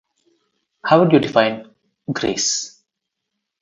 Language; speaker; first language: English; non-native, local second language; Telugu